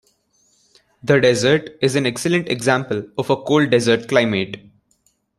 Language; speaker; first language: English; non-native, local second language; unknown